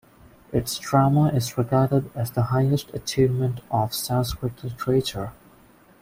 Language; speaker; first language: English; non-native, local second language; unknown